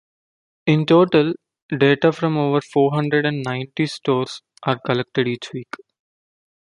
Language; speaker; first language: English; non-native, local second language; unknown